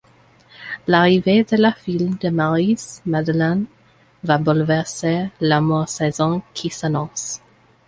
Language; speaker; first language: French; non-native, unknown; English